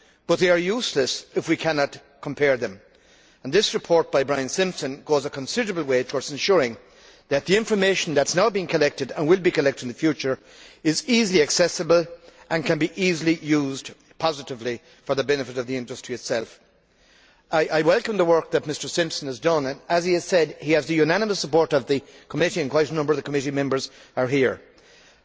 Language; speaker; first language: English; native; English